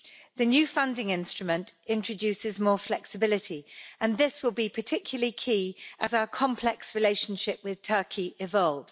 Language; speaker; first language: English; native; English